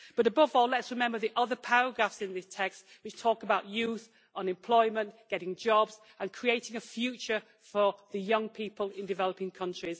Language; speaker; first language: English; native; English